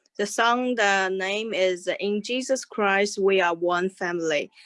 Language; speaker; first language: English; non-native, learner; Chinese